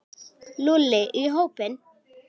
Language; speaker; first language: Icelandic; native; Icelandic